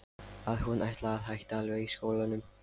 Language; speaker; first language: Icelandic; non-native, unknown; Lithuanian